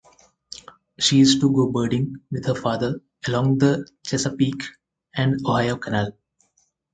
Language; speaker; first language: English; non-native, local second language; Telugu